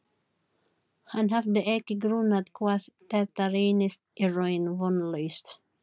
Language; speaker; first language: Icelandic; non-native, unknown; Filipino